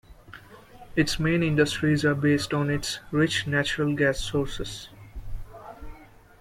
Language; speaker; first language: English; non-native, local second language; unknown